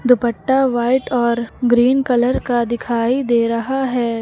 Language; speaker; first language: Hindi; native; Hindi